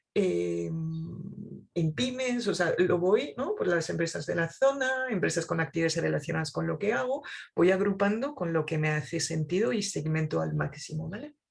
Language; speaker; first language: Spanish; non-native, fluent; French